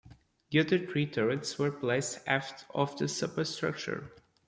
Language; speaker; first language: English; non-native, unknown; Portuguese